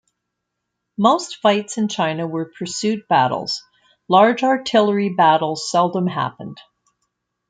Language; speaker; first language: English; native; English